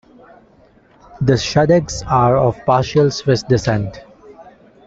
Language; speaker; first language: English; non-native, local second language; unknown